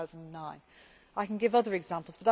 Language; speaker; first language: English; native; English